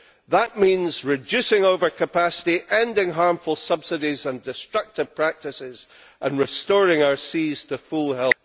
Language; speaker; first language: English; native; English